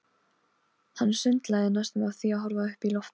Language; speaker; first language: Icelandic; non-native, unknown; Polish